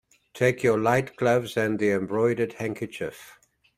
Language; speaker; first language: English; native; English